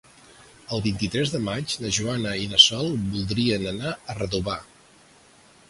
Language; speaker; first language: Catalan; native; Catalan